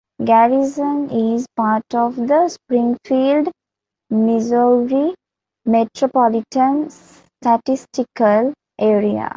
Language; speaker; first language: English; non-native, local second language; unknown